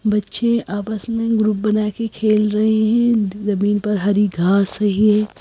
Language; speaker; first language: Hindi; native; Hindi